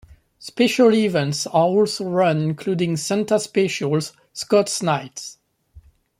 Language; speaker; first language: English; non-native, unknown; French